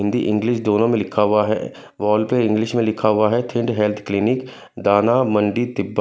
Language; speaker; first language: Hindi; non-native, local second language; Punjabi